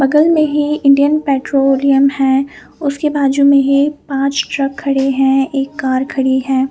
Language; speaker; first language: Hindi; non-native, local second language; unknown